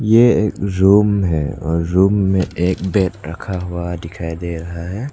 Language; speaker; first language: Hindi; non-native, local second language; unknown